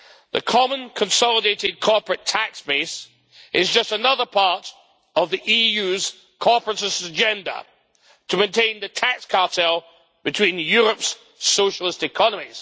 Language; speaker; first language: English; native; English